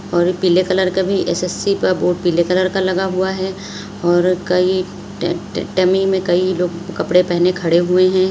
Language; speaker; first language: Hindi; native; Hindi